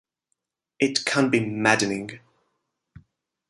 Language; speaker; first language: English; non-native, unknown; Italian